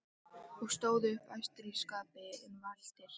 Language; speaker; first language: Icelandic; native; Icelandic